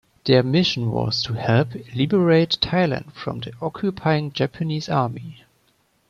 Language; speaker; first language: English; non-native, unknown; German